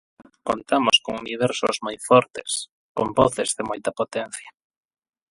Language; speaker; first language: Galician; non-native, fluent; Spanish